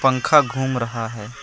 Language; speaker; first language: Hindi; non-native, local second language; Assamese